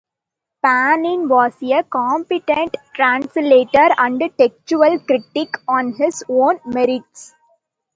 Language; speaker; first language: English; non-native, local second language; Tamil